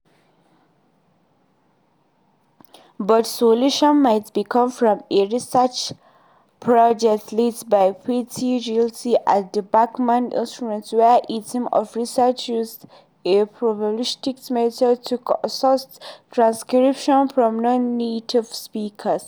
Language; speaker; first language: English; non-native, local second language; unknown